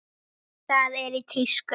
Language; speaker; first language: Icelandic; native; Icelandic